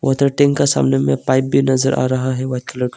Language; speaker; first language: Hindi; early bilingual, other home language; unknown